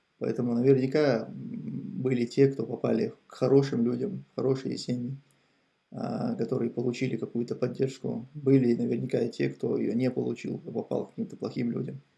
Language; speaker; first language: Russian; non-native, local second language; Chechen